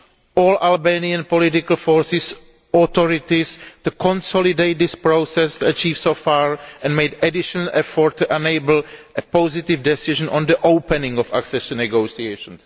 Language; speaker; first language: English; non-native, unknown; Greek